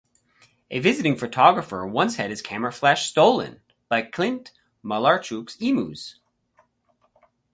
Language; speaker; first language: English; native; English